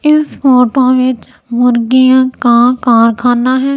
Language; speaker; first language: Hindi; non-native, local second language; Punjabi